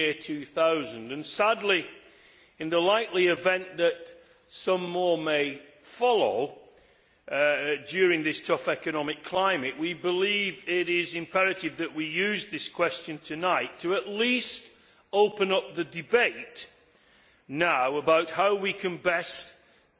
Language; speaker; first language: English; native; English